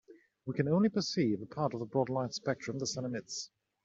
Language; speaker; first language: English; native; English